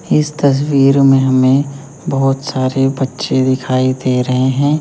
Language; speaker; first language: Hindi; native; Hindi